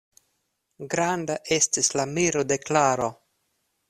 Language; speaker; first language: Esperanto; non-native, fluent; Russian